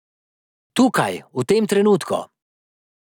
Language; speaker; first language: Slovenian; native; Slovenian